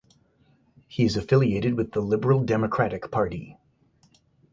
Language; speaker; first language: English; native; English